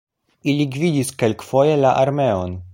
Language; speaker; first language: Esperanto; non-native, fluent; Polish